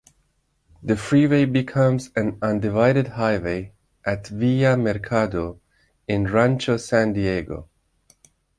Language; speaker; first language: English; non-native, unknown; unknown